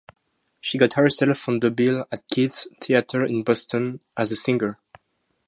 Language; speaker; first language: English; non-native, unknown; French